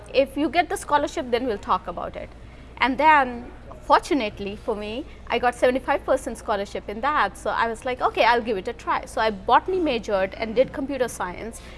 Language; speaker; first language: English; non-native, local second language; Hindi